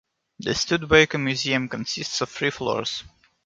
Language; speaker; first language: English; non-native, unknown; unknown